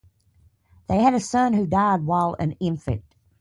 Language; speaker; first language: English; native; English